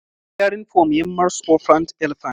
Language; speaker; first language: English; non-native, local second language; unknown